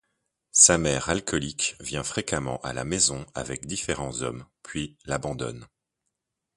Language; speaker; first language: French; native; French